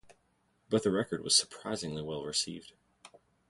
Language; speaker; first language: English; native; English